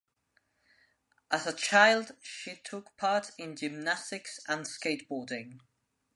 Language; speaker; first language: English; non-native, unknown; Spanish